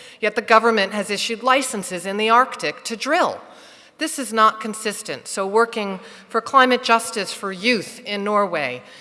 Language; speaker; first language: English; native; English